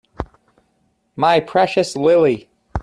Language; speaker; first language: English; native; English